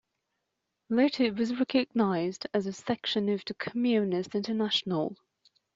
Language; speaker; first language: English; non-native, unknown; Persian